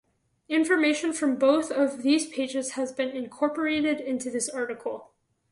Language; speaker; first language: English; native; English